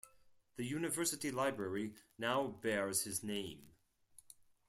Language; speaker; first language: English; non-native, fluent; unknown